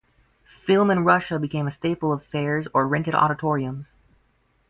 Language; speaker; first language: English; native; English